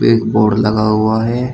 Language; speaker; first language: Hindi; native; Hindi